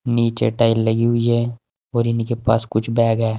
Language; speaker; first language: Hindi; native; Hindi